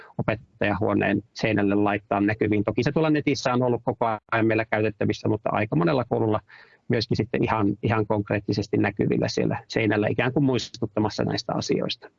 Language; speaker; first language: Finnish; native; Finnish